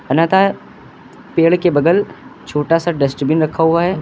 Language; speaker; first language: Hindi; native; Hindi